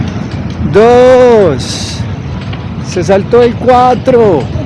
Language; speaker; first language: Spanish; native; Spanish